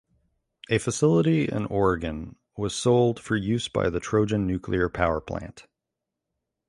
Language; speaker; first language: English; native; English